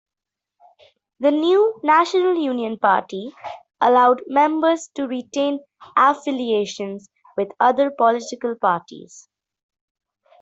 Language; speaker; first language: English; non-native, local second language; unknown